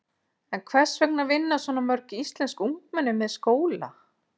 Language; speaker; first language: Icelandic; native; Icelandic